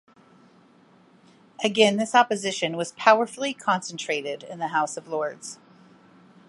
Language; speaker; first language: English; native; English